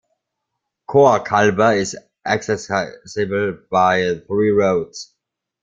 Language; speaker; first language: English; non-native, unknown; German